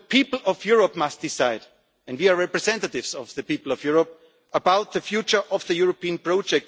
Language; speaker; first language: English; non-native, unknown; German